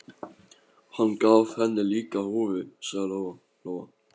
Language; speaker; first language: Icelandic; non-native, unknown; Polish